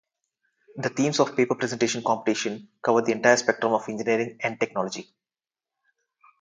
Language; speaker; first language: English; non-native, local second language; Telugu